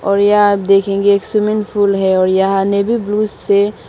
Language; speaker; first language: Hindi; non-native, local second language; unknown